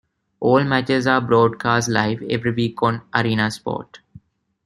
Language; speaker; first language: English; non-native, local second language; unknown